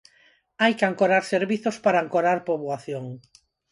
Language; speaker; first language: Galician; non-native, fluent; Spanish